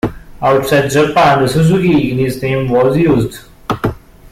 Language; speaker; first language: English; non-native, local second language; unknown